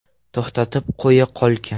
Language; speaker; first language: Uzbek; non-native, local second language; Russian